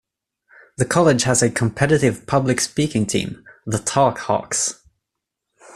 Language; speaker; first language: English; non-native, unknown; Swedish